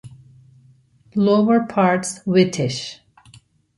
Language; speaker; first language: English; native; English